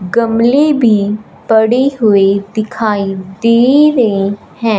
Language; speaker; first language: Hindi; non-native, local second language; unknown